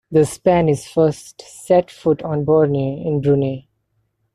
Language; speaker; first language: English; non-native, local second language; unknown